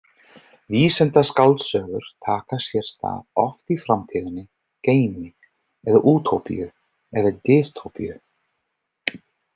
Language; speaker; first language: Icelandic; non-native, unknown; English